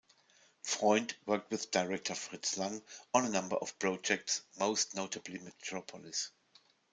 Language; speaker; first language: English; non-native, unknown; German